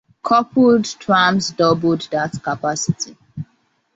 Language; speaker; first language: English; non-native, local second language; Hausa